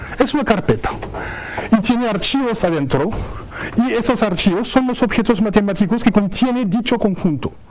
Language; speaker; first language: Spanish; non-native, fluent; French